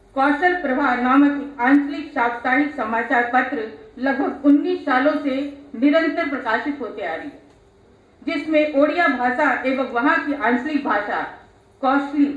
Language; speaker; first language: Hindi; non-native, local second language; Odia